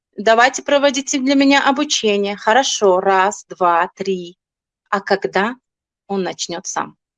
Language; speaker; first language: Russian; non-native, local second language; Tajik